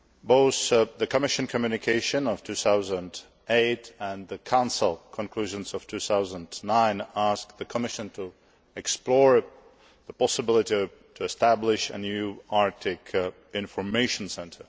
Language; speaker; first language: English; non-native, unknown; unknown